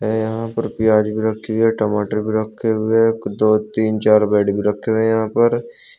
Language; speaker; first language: Hindi; native; Hindi